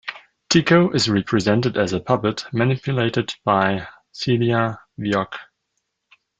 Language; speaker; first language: English; non-native, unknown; German